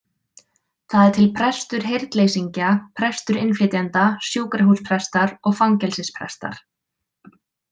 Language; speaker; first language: Icelandic; native; Icelandic